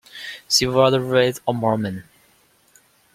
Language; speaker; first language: English; non-native, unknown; Chinese